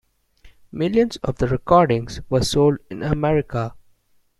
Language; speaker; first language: English; non-native, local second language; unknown